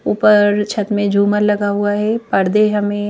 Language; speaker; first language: Hindi; native; Hindi